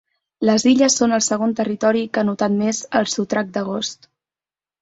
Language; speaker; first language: Catalan; native; Catalan